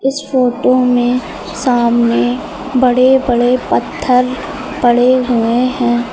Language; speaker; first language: Hindi; native; Hindi